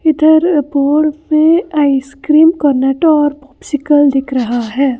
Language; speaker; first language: Hindi; non-native, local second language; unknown